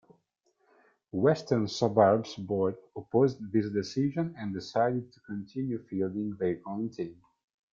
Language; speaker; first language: English; non-native, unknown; Italian